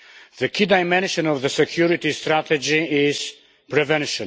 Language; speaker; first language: English; non-native, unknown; Polish